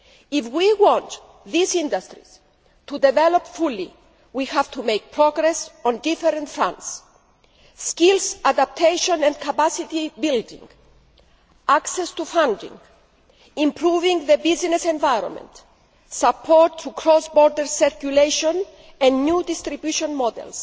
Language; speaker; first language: English; non-native, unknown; Greek